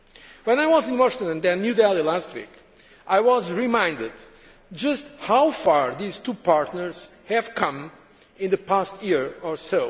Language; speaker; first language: English; non-native, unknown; Portuguese